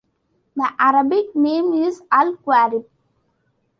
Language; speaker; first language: English; non-native, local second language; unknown